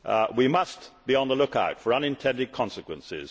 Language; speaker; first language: English; native; English